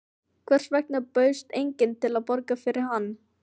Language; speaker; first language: Icelandic; non-native, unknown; Filipino